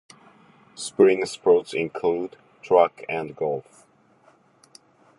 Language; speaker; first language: English; non-native, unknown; Japanese